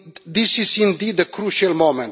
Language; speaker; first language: English; non-native, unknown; Romanian